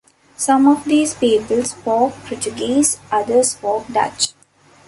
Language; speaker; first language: English; non-native, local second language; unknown